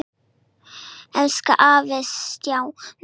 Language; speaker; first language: Icelandic; non-native, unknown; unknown